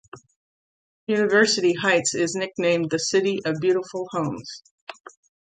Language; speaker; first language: English; native; English